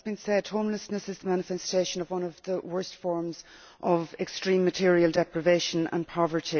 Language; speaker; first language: English; native; English